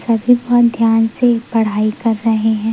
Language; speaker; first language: Hindi; native; Hindi